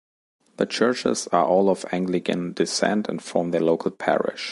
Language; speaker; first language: English; non-native, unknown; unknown